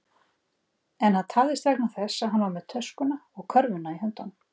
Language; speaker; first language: Icelandic; native; Icelandic